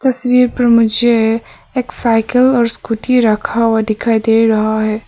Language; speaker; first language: Hindi; early bilingual, other home language; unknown